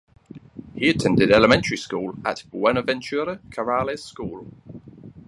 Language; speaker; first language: English; native; English